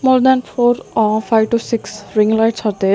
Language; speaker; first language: English; non-native, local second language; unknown